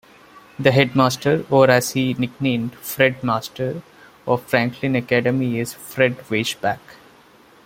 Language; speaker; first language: English; non-native, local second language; Malayalam